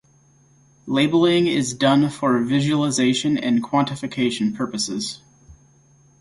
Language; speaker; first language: English; native; English